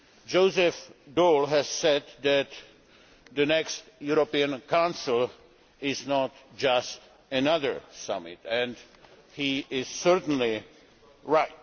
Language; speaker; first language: English; non-native, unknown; Czech